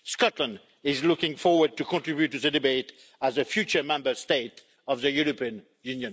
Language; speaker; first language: English; non-native, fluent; French